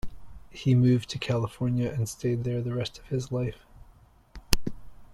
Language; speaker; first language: English; native; English